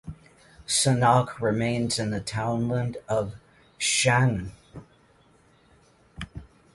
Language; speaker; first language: English; native; English